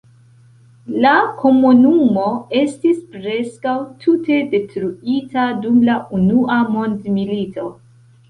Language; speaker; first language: Esperanto; non-native, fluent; Central Kurdish